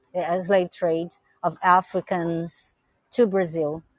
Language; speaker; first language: English; non-native, fluent; Portuguese